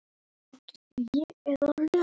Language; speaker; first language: Icelandic; native; Icelandic